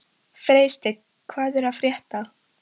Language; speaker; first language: Icelandic; non-native, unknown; Polish